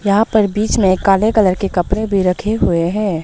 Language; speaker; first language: Hindi; non-native, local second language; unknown